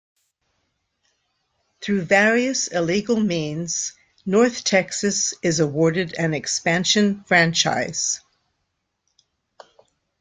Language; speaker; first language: English; native; English